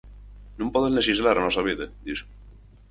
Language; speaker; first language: Galician; native; Galician